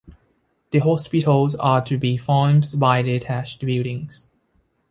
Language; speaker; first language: English; non-native, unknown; Thai